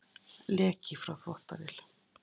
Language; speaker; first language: Icelandic; native; Icelandic